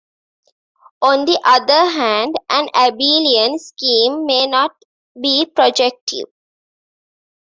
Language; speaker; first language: English; non-native, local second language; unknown